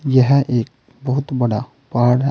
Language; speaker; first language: Hindi; native; Hindi